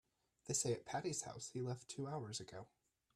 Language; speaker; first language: English; native; English